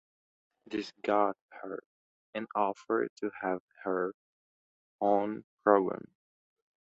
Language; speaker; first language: English; non-native, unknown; Portuguese